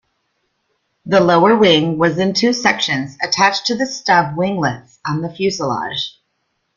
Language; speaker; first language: English; native; English